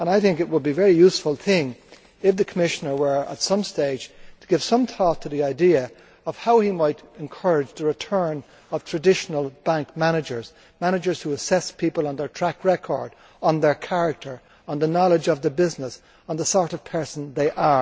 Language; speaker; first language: English; native; English